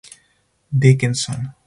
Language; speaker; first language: English; non-native, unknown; Spanish